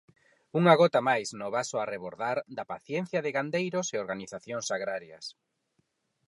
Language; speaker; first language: Galician; non-native, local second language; Spanish